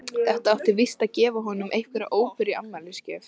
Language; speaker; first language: Icelandic; native; Icelandic